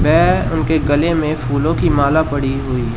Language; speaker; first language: Hindi; native; Hindi